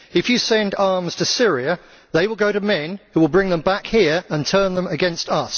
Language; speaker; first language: English; native; English